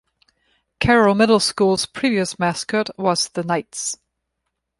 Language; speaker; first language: English; non-native, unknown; German